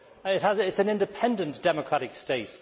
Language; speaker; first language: English; native; English